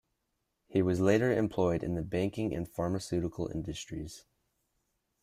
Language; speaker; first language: English; native; English